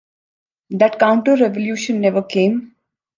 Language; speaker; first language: English; non-native, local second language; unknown